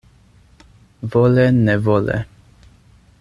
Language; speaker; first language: Esperanto; non-native, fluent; English